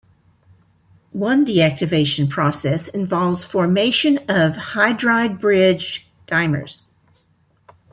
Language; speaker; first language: English; native; English